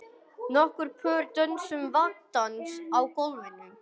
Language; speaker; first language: Icelandic; non-native, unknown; English